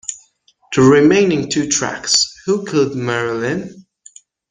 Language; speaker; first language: English; non-native, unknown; Persian